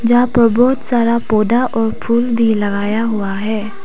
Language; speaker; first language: Hindi; non-native, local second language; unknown